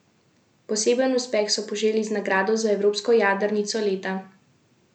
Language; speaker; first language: Slovenian; native; Slovenian